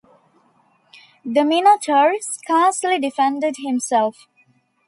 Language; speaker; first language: English; non-native, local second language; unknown